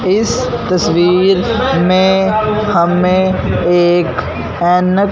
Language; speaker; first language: Hindi; non-native, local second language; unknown